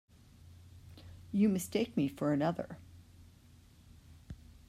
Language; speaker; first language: English; native; English